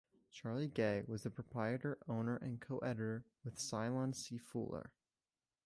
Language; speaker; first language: English; native; English